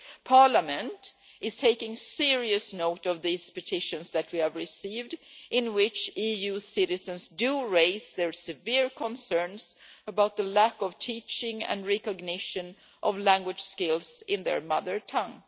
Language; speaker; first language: English; non-native, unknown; Swedish